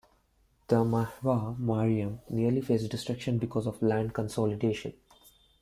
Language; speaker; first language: English; non-native, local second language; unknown